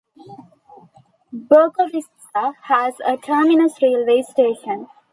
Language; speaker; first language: English; non-native, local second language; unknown